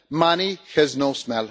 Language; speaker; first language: English; non-native, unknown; Russian